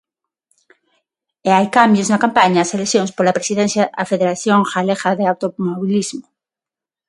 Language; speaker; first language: Galician; non-native, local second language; Spanish